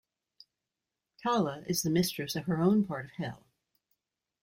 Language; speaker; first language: English; native; English